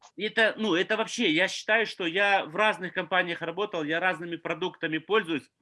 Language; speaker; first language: Russian; native; Russian